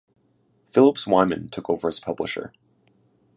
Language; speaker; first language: English; native; English